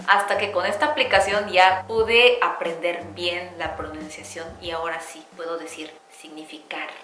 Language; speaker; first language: Spanish; non-native, fluent; Korean